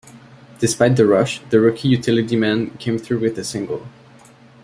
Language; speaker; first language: English; native; English